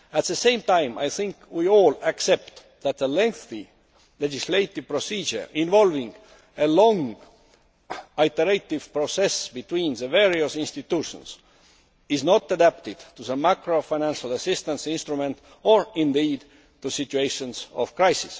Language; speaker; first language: English; non-native, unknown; Estonian